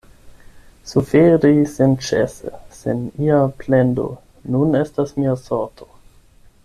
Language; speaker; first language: Esperanto; non-native, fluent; German